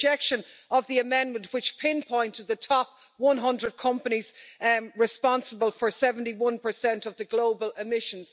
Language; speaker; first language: English; native; English